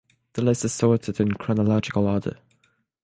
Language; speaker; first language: English; non-native, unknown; French